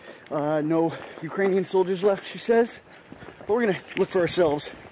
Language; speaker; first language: English; native; English